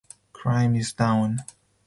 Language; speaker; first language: English; non-native, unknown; Spanish